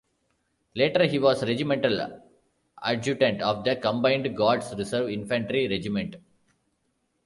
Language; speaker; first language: English; non-native, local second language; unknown